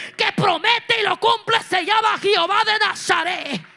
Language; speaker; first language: Spanish; native; Spanish